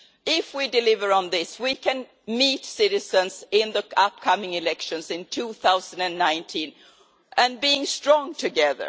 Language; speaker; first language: English; non-native, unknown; Swedish